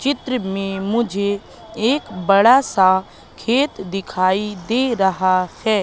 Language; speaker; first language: Hindi; native; Hindi